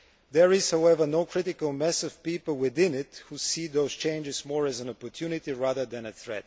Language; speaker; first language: English; non-native, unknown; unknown